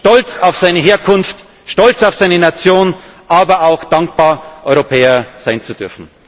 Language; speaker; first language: German; native; German